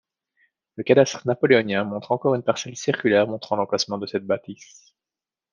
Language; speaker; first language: French; native; French